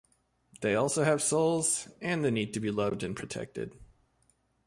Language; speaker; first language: English; native; English